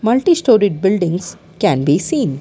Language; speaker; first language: English; non-native, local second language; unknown